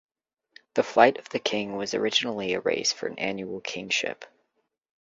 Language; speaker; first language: English; native; English